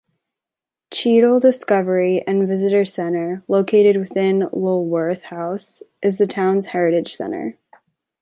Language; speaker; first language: English; native; English